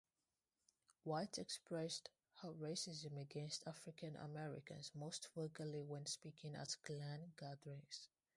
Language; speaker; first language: English; non-native, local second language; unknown